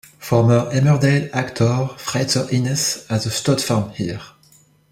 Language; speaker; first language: English; non-native, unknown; French